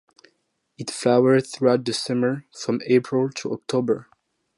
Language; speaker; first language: English; non-native, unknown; French